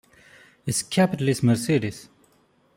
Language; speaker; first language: English; non-native, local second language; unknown